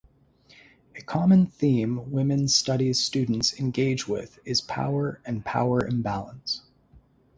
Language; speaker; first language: English; native; English